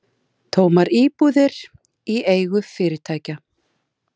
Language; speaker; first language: Icelandic; native; Icelandic